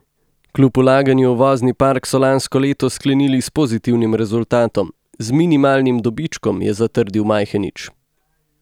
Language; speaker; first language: Slovenian; native; Slovenian